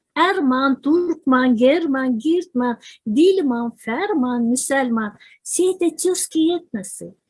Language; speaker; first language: Russian; non-native, local second language; Azerbaijani